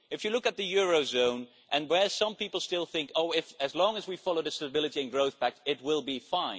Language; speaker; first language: English; non-native, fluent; Dutch